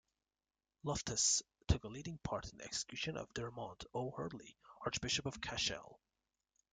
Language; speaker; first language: English; native; English